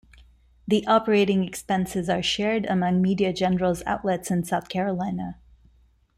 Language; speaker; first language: English; non-native, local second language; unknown